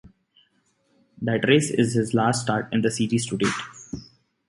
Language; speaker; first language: English; non-native, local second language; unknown